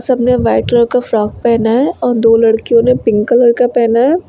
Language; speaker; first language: Hindi; native; Hindi